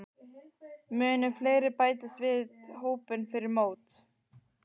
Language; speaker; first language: Icelandic; native; Icelandic